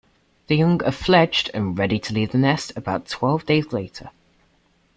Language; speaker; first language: English; native; English